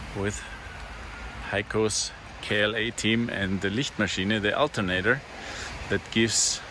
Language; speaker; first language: English; non-native, fluent; German